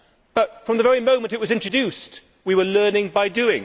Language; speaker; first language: English; native; English